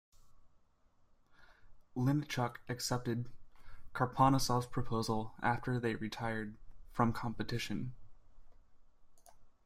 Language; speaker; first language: English; native; English